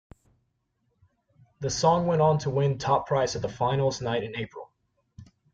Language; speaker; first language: English; non-native, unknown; Spanish